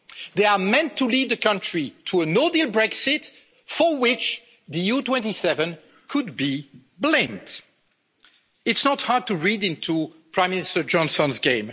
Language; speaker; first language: English; non-native, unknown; French